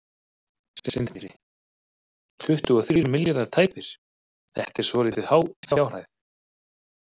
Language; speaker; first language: Icelandic; native; Icelandic